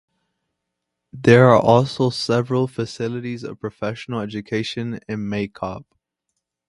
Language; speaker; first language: English; native; English